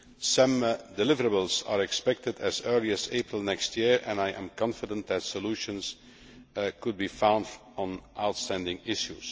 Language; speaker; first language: English; non-native, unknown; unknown